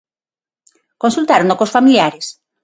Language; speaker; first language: Galician; non-native, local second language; Spanish